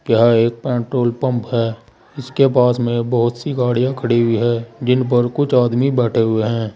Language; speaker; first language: Hindi; native; Hindi